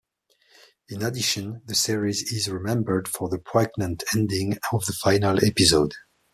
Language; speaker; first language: English; non-native, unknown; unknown